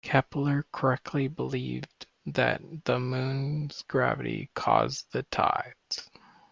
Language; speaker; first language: English; native; English